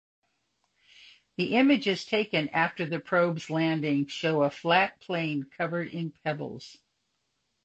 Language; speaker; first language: English; native; English